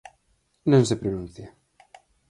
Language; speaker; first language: Galician; native; Galician